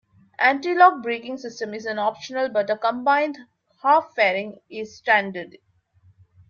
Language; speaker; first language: English; non-native, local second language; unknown